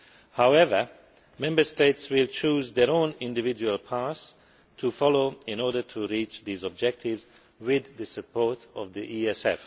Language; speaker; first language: English; non-native, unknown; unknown